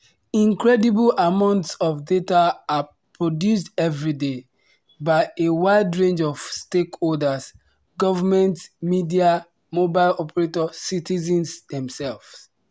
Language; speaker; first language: English; non-native, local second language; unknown